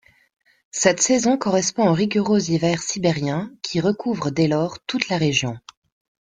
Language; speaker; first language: French; non-native, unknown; Spanish